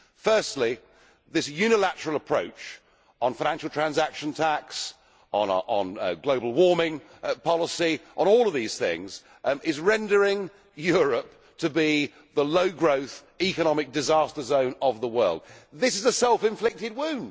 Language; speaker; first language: English; native; English